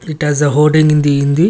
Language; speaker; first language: English; non-native, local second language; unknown